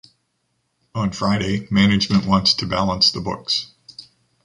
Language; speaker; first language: English; native; English